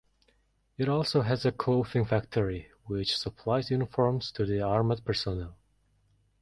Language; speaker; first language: English; non-native, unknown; Mongolian